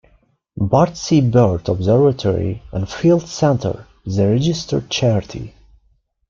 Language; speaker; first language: English; non-native, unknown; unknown